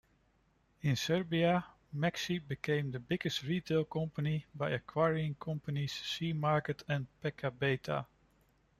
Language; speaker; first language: English; non-native, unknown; Dutch